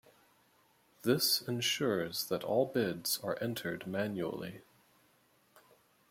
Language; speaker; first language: English; native; English